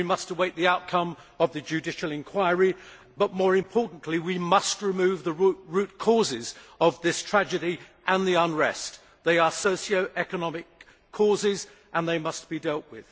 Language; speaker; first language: English; native; English